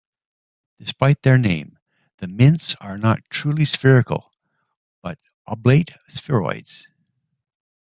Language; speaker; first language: English; native; English